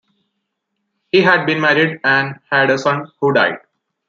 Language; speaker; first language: English; non-native, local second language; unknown